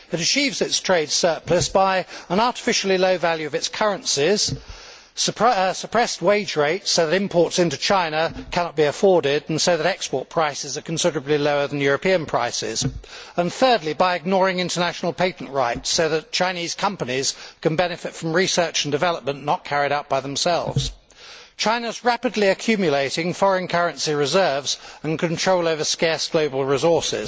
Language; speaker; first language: English; native; English